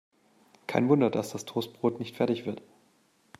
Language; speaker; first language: German; native; German